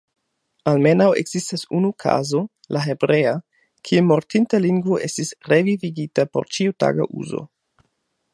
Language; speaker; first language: Esperanto; non-native, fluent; German